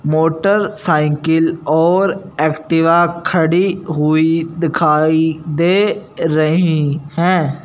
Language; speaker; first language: Hindi; non-native, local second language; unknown